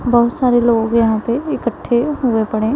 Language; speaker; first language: Hindi; non-native, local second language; Punjabi